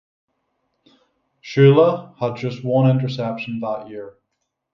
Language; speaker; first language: English; native; English